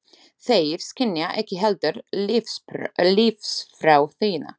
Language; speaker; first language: Icelandic; non-native, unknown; Slovak